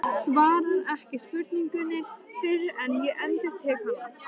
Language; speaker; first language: Icelandic; native; Icelandic